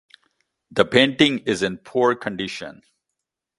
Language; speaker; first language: English; non-native, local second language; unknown